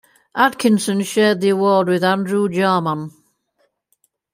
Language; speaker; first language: English; native; English